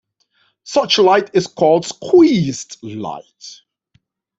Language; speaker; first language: English; non-native, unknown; Dutch